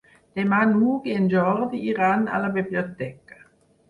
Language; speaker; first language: Catalan; non-native, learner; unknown